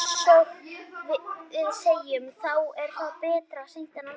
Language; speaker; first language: Icelandic; native; Icelandic